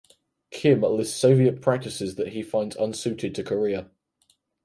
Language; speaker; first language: English; native; English